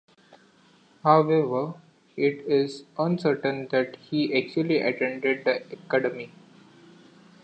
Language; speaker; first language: English; non-native, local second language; Marathi